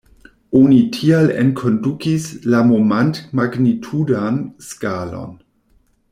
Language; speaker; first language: Esperanto; non-native, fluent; German